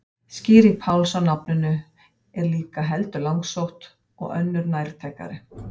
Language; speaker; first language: Icelandic; native; Icelandic